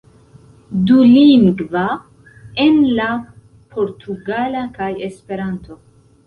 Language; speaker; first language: Esperanto; non-native, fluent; Central Kurdish